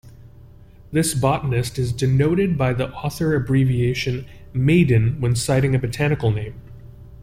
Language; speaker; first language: English; native; English